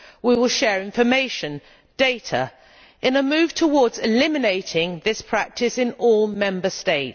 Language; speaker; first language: English; native; English